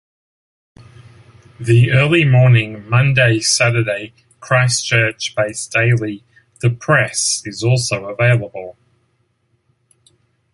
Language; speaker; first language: English; native; English